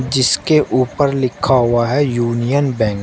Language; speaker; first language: Hindi; native; Hindi